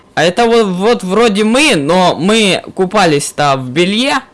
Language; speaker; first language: Russian; native; Russian